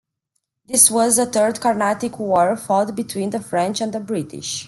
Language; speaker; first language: English; non-native, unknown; Romanian